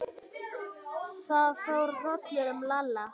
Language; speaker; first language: Icelandic; native; Icelandic